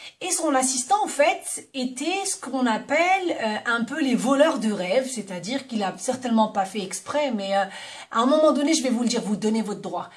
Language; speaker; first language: French; non-native, local second language; Arabic